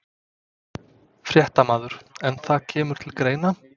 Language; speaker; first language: Icelandic; non-native, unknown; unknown